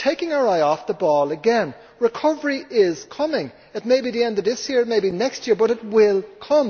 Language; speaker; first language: English; native; English